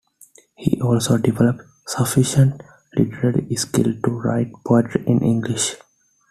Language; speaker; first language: English; non-native, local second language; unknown